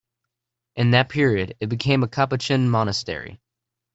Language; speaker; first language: English; native; English